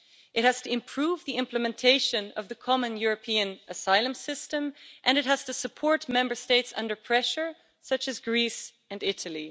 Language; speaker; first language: English; non-native, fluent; Dutch